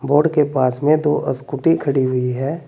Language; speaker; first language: Hindi; native; Hindi